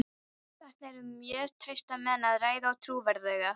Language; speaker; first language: Icelandic; non-native, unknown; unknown